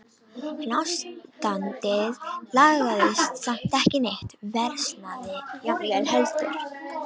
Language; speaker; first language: Icelandic; non-native, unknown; Romanian